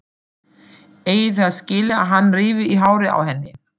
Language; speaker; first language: Icelandic; non-native, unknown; German